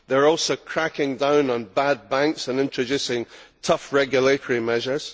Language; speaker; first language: English; native; English